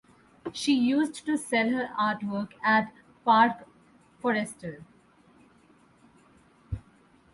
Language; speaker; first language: English; non-native, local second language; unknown